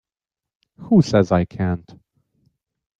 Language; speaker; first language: English; native; English